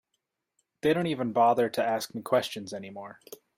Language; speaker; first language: English; native; English